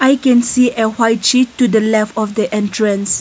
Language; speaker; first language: English; non-native, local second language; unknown